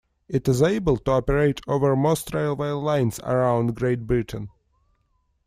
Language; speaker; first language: English; non-native, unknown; Russian